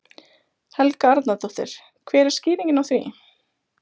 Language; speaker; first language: Icelandic; native; Icelandic